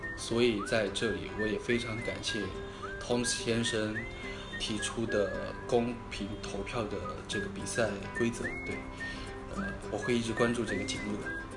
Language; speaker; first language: Chinese; native; Chinese